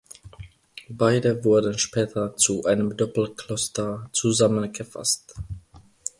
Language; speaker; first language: German; non-native, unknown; Finnish